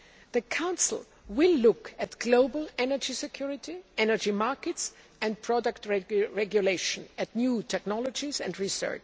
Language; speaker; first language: English; non-native, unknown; German